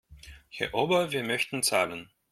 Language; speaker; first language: German; non-native, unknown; Russian